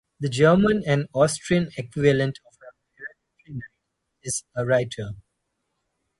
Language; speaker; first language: English; non-native, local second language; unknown